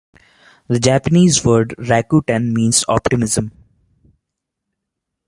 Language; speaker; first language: English; non-native, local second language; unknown